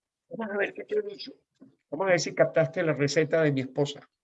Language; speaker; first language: Spanish; native; Spanish